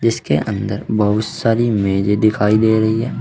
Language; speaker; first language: Hindi; native; Hindi